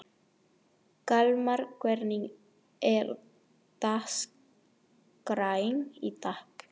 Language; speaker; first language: Icelandic; non-native, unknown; Spanish